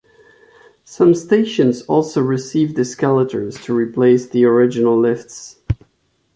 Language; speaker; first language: English; non-native, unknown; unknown